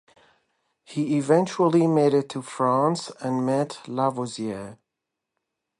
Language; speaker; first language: English; native; English